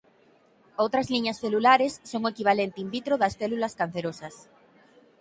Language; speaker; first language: Galician; native; Galician